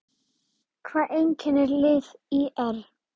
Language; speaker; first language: Icelandic; native; Icelandic